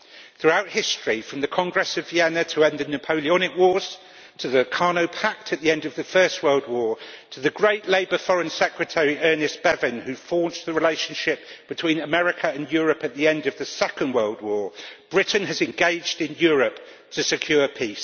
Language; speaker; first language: English; native; English